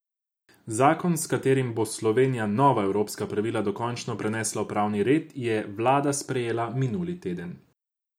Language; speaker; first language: Slovenian; non-native, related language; Croatian